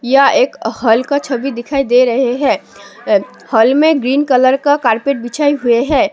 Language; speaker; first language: Hindi; non-native, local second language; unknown